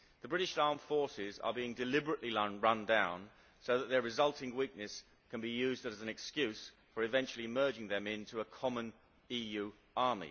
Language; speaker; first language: English; native; English